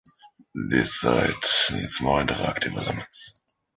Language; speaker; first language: English; native; English